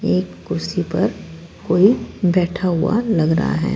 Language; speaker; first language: Hindi; non-native, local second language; Punjabi